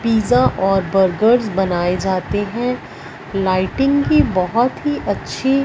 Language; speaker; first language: Hindi; non-native, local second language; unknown